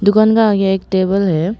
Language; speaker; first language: Hindi; non-native, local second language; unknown